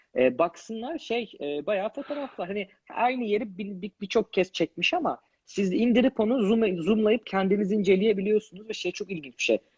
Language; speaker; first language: Turkish; native; Turkish